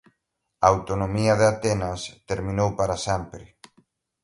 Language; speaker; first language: Galician; native; Galician